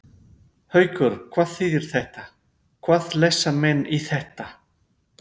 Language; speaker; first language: Icelandic; non-native, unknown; Spanish